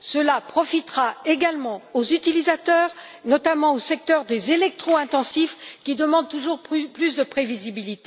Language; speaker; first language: French; native; French